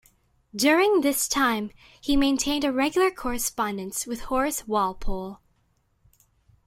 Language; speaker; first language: English; native; English